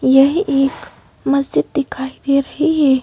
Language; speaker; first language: Hindi; native; Hindi